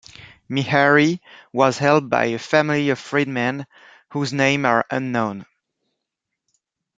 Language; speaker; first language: English; non-native, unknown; French